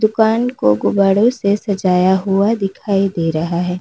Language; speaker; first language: Hindi; native; Hindi